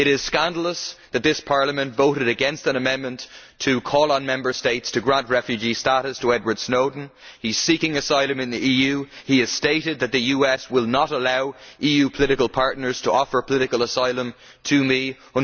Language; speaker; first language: English; native; English